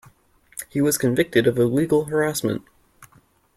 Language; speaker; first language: English; native; English